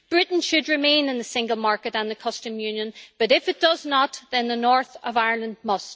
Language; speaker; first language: English; native; English